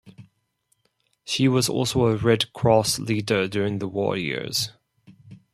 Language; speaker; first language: English; non-native, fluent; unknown